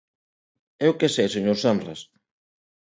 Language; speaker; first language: Galician; non-native, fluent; Spanish